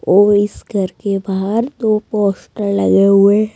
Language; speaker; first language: Hindi; native; Hindi